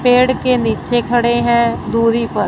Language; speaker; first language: Hindi; non-native, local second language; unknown